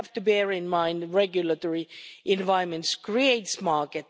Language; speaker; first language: English; non-native, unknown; Finnish